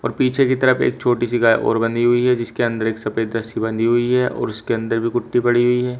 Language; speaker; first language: Hindi; native; Hindi